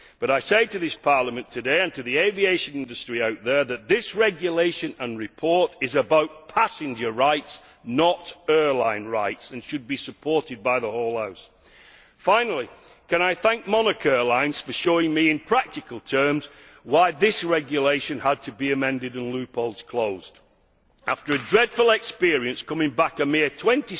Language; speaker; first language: English; native; English